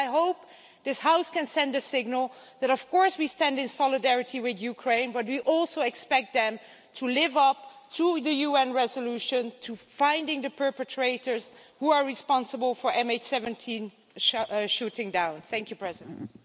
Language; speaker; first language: English; non-native, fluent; Dutch